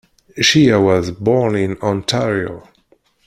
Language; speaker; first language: English; non-native, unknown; Kabyle